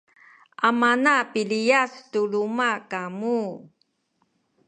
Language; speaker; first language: Sakizaya; non-native, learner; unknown